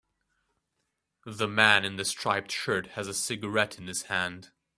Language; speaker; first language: English; native; English